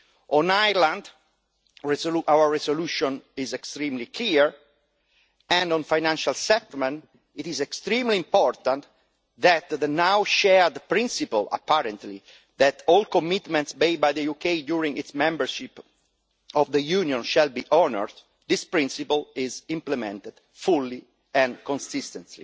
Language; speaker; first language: English; non-native, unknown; Italian